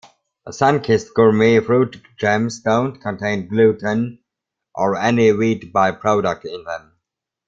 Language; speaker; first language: English; non-native, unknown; German